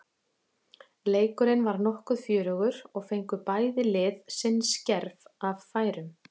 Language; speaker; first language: Icelandic; native; Icelandic